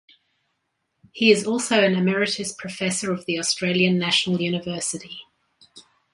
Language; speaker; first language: English; native; English